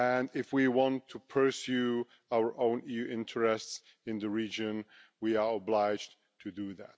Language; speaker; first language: English; non-native, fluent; Czech